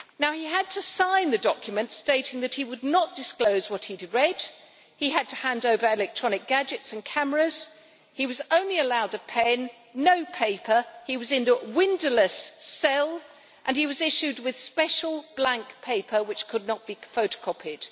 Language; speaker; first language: English; native; English